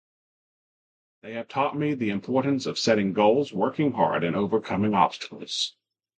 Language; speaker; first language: English; native; English